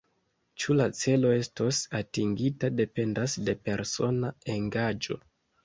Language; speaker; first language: Esperanto; non-native, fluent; Kinyarwanda